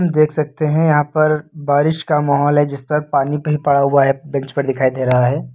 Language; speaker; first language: Hindi; native; Hindi